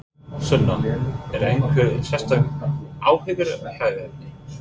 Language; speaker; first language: Icelandic; non-native, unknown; English